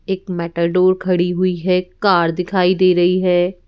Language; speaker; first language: Hindi; native; Hindi